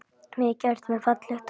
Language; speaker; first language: Icelandic; native; Icelandic